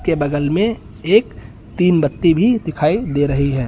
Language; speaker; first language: Hindi; native; Hindi